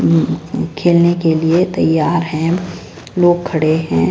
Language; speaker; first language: Hindi; non-native, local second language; Punjabi